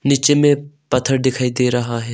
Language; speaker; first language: Hindi; non-native, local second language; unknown